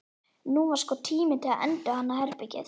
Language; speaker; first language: Icelandic; native; Icelandic